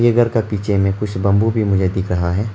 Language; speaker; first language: Hindi; early bilingual, other home language; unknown